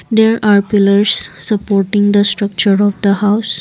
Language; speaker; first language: English; non-native, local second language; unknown